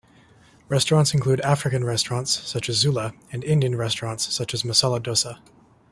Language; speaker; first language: English; native; English